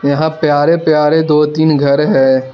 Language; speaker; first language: Hindi; non-native, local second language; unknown